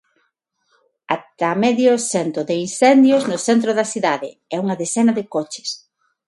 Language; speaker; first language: Galician; non-native, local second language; Spanish